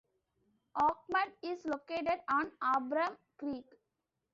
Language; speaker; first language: English; non-native, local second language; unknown